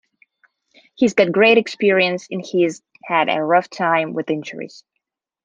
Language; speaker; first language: English; non-native, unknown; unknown